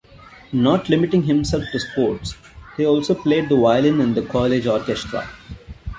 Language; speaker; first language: English; non-native, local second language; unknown